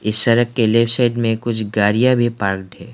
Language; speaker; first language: Hindi; non-native, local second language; Assamese